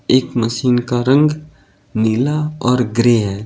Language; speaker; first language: Hindi; native; Hindi